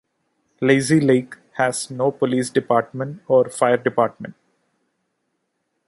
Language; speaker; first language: English; non-native, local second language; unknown